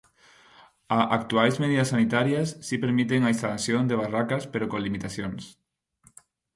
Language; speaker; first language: Galician; non-native, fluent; Spanish